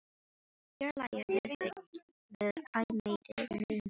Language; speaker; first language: Icelandic; non-native, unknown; Filipino